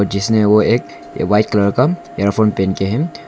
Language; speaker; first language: Hindi; non-native, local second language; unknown